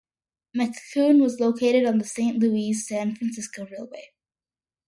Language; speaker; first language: English; early bilingual, other home language; Malayalam